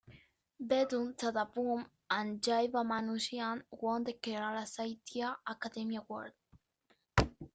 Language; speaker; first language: English; non-native, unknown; Spanish